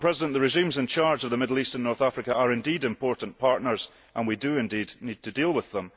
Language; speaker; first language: English; early bilingual, heritage; English